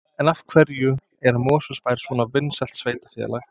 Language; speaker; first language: Icelandic; non-native, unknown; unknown